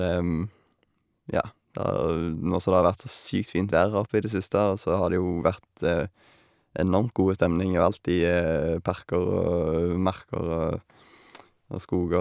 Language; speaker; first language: Norwegian; native; Norwegian